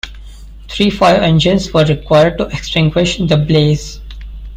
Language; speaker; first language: English; non-native, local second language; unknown